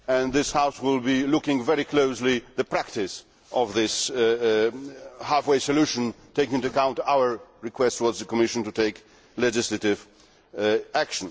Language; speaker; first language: English; non-native, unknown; Polish